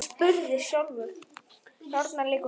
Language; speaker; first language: Icelandic; native; Icelandic